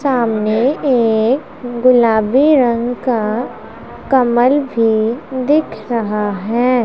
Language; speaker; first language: Hindi; non-native, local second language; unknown